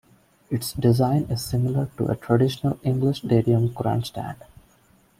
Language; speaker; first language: English; non-native, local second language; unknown